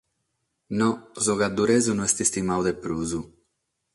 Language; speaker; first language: Sardinian; non-native, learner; Catalan